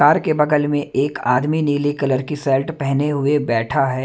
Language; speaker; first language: Hindi; non-native, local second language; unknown